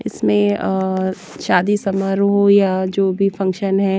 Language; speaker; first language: Hindi; native; Hindi